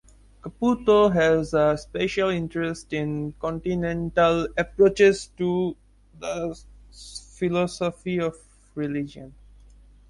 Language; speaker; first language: English; non-native, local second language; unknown